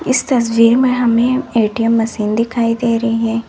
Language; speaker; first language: Hindi; native; Hindi